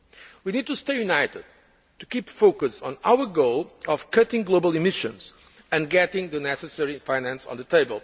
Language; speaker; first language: English; non-native, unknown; Portuguese